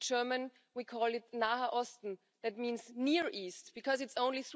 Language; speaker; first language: English; non-native, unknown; German